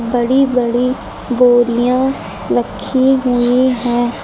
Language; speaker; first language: Hindi; native; Hindi